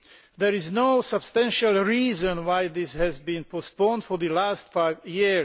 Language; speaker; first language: English; non-native, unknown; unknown